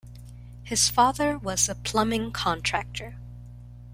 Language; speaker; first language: English; non-native, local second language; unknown